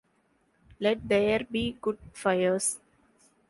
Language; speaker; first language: English; non-native, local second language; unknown